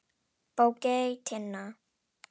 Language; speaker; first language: Icelandic; non-native, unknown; Indonesian